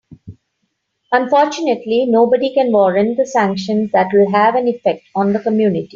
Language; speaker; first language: English; non-native, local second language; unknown